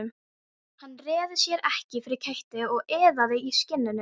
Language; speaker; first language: Icelandic; non-native, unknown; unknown